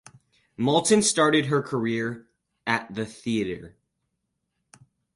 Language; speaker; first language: English; native; English